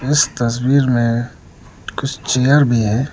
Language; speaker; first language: Hindi; non-native, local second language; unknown